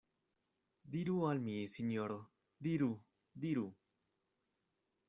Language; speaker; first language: Esperanto; non-native, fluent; Spanish